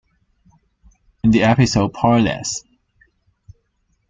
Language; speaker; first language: English; non-native, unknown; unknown